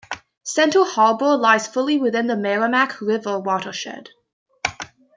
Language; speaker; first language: English; native; English